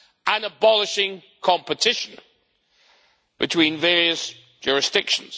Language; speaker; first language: English; native; English